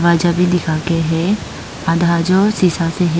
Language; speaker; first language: Hindi; early bilingual, other home language; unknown